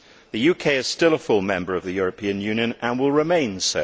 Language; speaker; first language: English; native; English